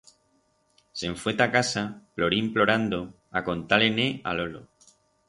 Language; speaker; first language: Aragonese; non-native, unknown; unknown